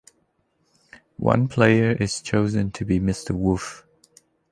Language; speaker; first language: English; non-native, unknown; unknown